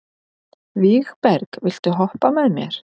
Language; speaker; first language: Icelandic; native; Icelandic